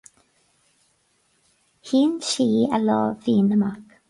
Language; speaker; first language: Irish; non-native, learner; English